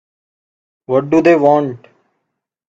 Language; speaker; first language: English; non-native, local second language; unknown